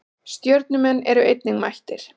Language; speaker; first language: Icelandic; native; Icelandic